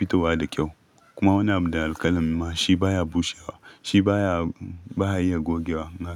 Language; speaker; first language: Hausa; non-native, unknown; Yoruba